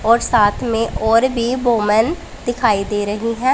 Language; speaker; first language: Hindi; non-native, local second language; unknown